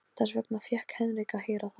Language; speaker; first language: Icelandic; non-native, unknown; Polish